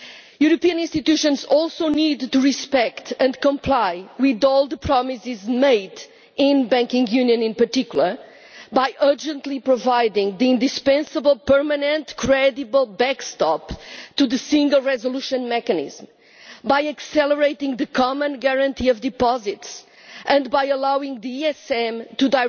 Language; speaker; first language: English; non-native, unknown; Portuguese